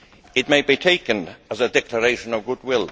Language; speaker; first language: English; non-native, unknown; Estonian